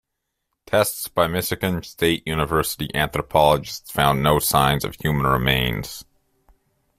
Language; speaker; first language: English; native; English